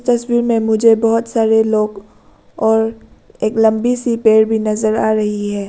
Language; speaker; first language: Hindi; non-native, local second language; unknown